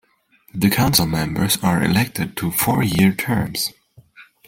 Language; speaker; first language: English; non-native, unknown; German